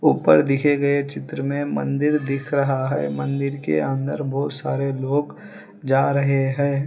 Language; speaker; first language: Hindi; non-native, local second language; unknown